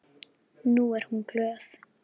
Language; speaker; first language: Icelandic; native; Icelandic